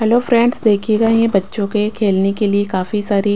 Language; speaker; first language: Hindi; non-native, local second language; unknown